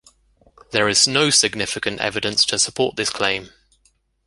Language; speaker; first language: English; native; English